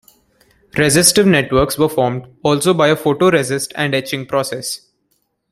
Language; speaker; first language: English; non-native, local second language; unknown